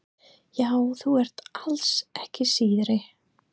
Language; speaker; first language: Icelandic; non-native, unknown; English